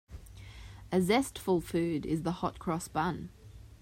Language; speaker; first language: English; native; English